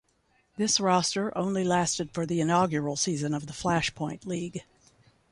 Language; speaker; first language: English; native; English